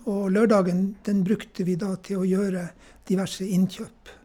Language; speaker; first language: Norwegian; native; Norwegian